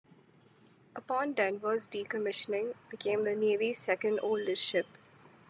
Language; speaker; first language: English; non-native, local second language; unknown